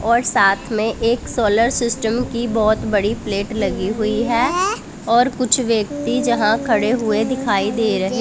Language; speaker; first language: Hindi; non-native, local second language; Punjabi